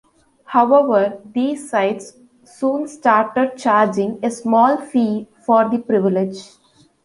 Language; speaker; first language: English; non-native, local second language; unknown